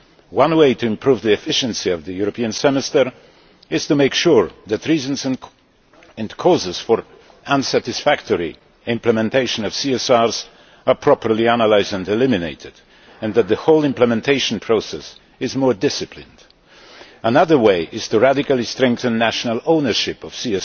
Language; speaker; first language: English; non-native, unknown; Polish